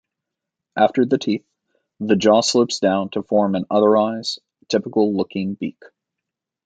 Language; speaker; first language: English; native; English